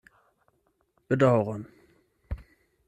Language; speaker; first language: Esperanto; non-native, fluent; German